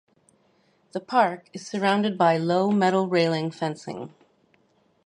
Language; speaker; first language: English; native; English